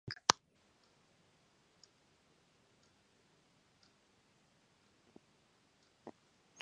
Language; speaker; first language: English; native; English